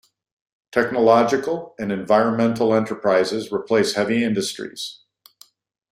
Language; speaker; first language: English; native; English